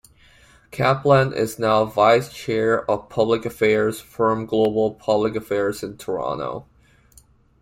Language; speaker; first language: English; non-native, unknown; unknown